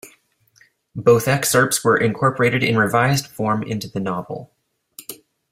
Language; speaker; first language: English; native; English